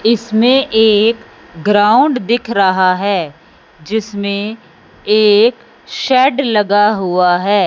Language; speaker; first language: Hindi; non-native, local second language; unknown